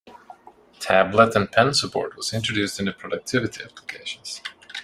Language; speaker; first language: English; non-native, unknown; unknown